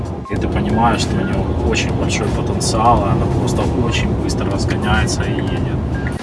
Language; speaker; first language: Russian; native; Russian